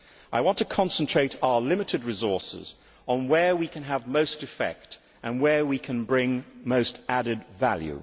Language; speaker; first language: English; native; English